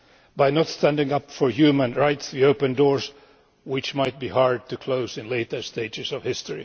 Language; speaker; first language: English; non-native, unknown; Finnish